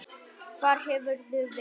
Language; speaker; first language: Icelandic; non-native, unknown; Vietnamese